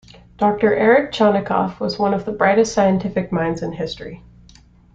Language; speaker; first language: English; native; English